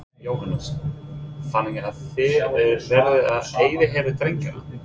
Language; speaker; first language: Icelandic; non-native, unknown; English